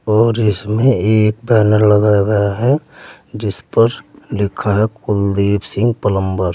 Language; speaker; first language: Hindi; native; Hindi